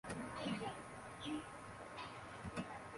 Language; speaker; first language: English; non-native, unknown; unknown